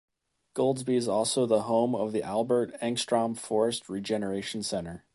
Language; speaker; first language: English; native; English